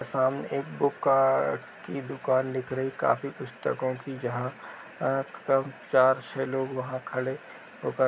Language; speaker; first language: Hindi; native; Hindi